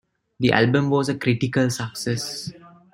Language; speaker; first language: English; non-native, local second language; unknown